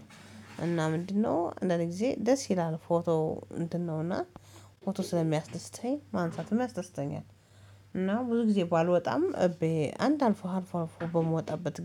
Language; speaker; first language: Amharic; native; Amharic